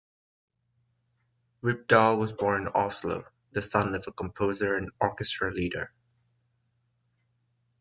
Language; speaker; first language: English; non-native, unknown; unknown